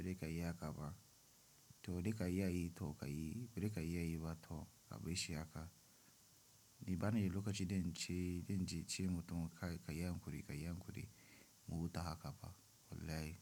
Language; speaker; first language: Hausa; non-native, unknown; Tiv